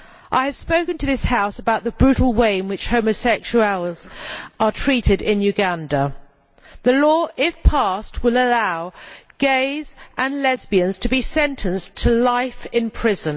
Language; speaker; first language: English; native; English